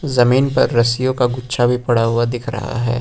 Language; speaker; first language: Hindi; native; Hindi